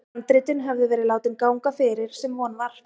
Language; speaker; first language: Icelandic; native; Icelandic